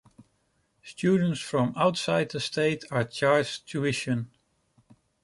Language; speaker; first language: English; non-native, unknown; Dutch